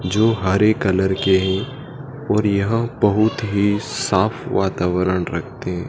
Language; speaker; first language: Hindi; native; Hindi